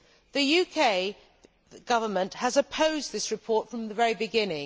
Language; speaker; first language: English; native; English